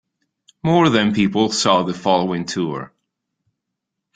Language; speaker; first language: English; non-native, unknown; Italian